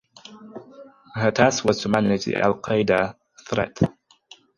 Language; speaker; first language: English; non-native, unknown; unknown